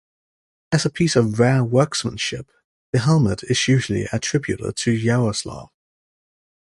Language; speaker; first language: English; native; English